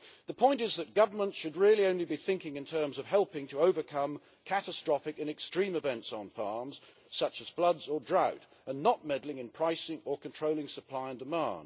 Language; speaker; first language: English; native; English